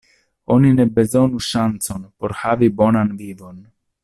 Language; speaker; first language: Esperanto; non-native, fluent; Italian